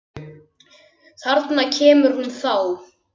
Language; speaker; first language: Icelandic; native; Icelandic